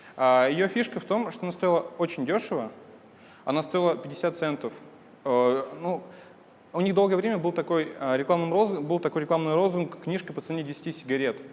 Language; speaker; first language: Russian; native; Russian